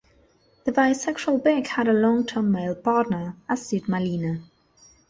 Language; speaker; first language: English; non-native, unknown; Spanish